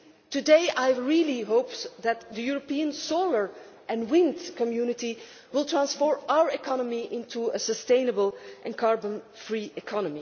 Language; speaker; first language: English; non-native, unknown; Dutch